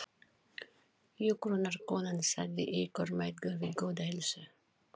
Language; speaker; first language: Icelandic; non-native, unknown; Filipino